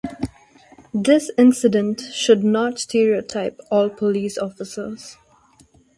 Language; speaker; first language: English; non-native, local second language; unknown